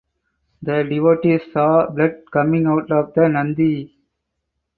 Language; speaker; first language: English; non-native, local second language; Tamil